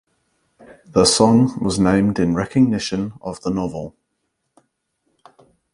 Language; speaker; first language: English; native; English